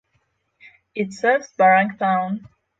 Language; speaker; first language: English; non-native, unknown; Polish